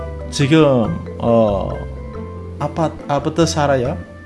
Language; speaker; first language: Korean; non-native, learner; Indonesian